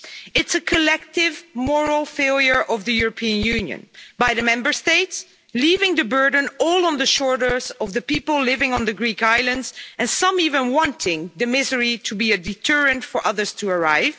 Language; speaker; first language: English; non-native, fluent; Dutch